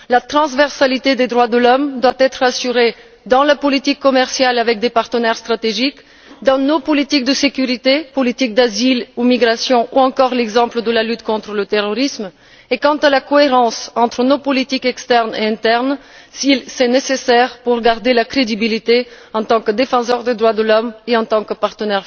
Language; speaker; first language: French; non-native, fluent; Bulgarian